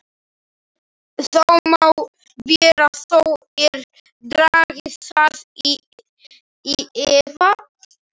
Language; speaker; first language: Icelandic; non-native, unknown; Slovak